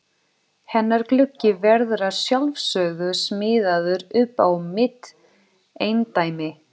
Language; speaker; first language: Icelandic; non-native, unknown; Portuguese